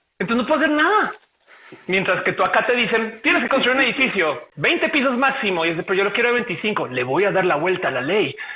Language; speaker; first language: Spanish; native; Spanish